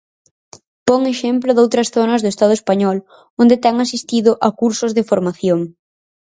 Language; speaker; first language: Galician; native; Galician